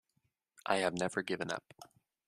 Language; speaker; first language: English; native; English